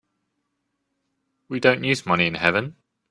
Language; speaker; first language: English; native; English